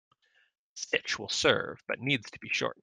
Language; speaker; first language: English; native; English